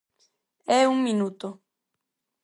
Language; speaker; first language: Galician; non-native, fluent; Spanish